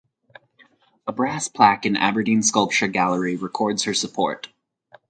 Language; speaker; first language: English; native; English